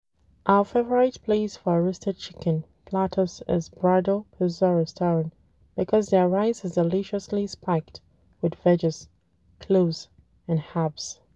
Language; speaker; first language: English; non-native, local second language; Hausa